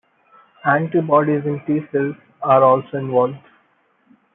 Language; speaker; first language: English; non-native, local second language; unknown